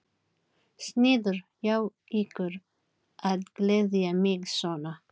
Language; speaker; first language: Icelandic; non-native, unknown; Filipino